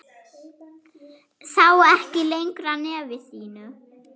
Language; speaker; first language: Icelandic; non-native, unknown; German